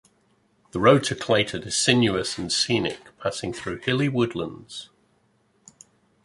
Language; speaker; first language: English; native; English